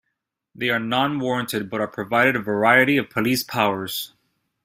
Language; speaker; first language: English; native; English